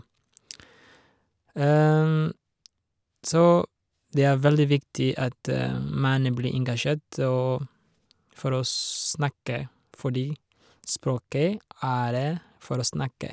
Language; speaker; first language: Norwegian; non-native, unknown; Rundi